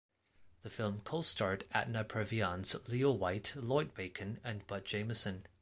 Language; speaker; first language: English; non-native, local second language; Cantonese